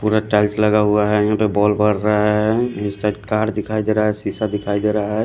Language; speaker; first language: Hindi; non-native, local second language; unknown